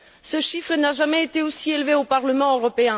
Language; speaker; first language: French; non-native, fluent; Bulgarian